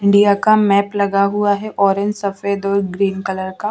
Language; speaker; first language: Hindi; native; Hindi